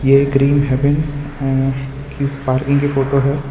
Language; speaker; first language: Hindi; non-native, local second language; Gujarati